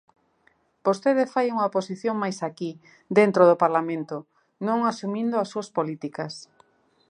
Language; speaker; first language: Galician; native; Galician